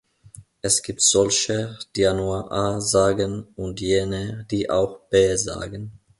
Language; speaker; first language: German; non-native, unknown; Finnish